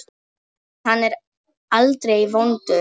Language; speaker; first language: Icelandic; non-native, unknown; Polish